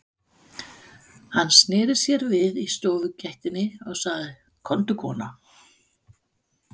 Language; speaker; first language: Icelandic; non-native, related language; Danish